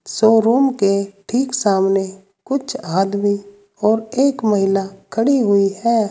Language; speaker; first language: Hindi; native; Hindi